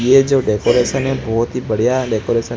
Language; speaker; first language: Hindi; non-native, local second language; Gujarati